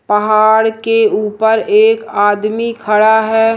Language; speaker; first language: Hindi; native; Hindi